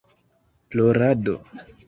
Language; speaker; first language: Esperanto; non-native, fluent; Kinyarwanda